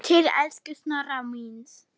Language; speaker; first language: Icelandic; non-native, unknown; German